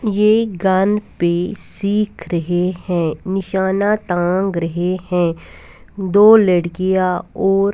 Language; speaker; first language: Hindi; non-native, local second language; Punjabi